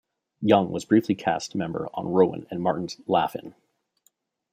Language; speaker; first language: English; native; English